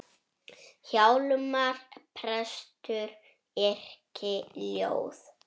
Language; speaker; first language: Icelandic; native; Icelandic